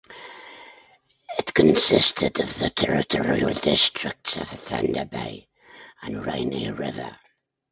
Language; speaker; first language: English; native; English